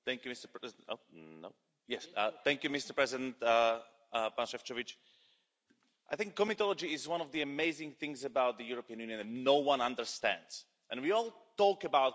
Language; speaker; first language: English; non-native, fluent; Slovak